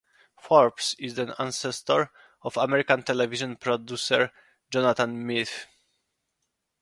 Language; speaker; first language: English; non-native, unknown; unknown